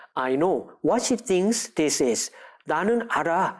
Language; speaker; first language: English; non-native, fluent; Korean